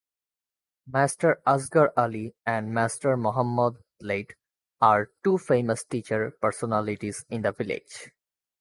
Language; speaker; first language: English; non-native, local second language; Bangla